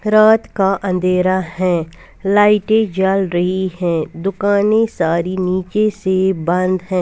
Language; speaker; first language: Hindi; non-native, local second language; Punjabi